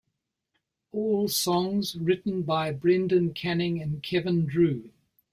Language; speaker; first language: English; native; English